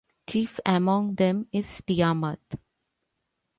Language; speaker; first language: English; non-native, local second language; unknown